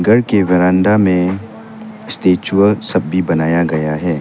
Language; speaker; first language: Hindi; non-native, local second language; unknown